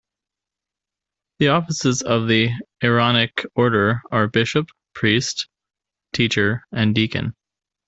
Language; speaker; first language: English; native; English